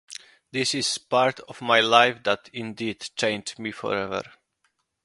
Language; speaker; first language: English; non-native, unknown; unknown